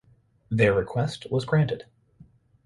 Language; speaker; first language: English; native; English